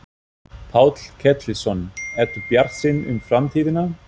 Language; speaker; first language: Icelandic; non-native, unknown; German